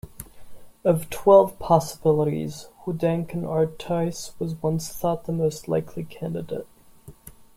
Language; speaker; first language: English; non-native, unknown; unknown